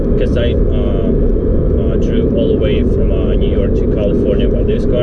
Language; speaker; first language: English; non-native, fluent; Russian